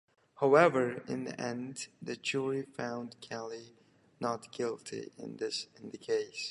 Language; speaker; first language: English; native; English